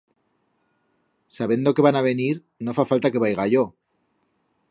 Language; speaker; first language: Aragonese; native; Aragonese